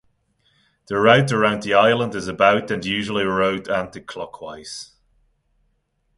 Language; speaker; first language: English; non-native, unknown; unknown